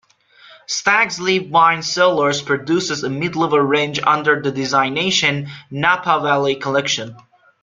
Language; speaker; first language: English; non-native, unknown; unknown